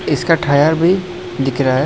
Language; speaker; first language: Hindi; non-native, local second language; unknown